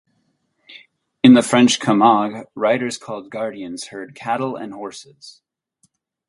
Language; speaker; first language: English; native; English